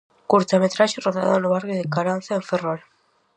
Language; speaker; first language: Galician; native; Galician